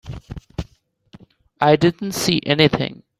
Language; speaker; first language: English; non-native, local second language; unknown